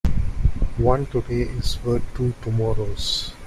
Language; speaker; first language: English; non-native, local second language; Tamil